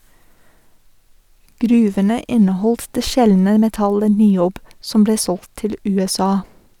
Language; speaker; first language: Norwegian; non-native, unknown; English